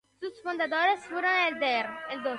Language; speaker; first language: Spanish; non-native, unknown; Italian